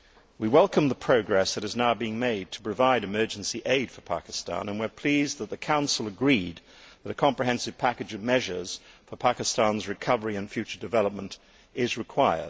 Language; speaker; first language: English; native; English